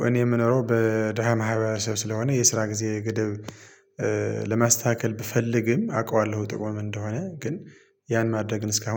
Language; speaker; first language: Amharic; non-native, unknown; Tigrinya